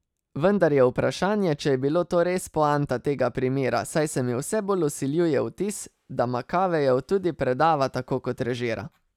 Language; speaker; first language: Slovenian; native; Slovenian